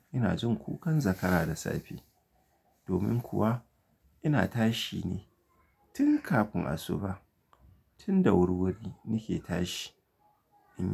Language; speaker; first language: Hausa; native; Hausa